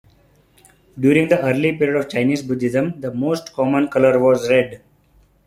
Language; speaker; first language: English; non-native, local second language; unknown